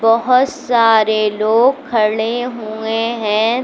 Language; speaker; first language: Hindi; native; Hindi